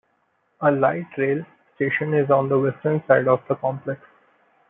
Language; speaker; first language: English; non-native, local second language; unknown